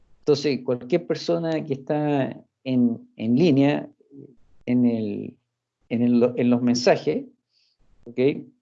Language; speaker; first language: Spanish; early bilingual, heritage; Spanish